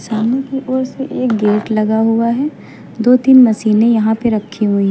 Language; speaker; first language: Hindi; native; Hindi